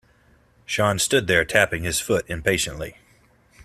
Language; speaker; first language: English; native; English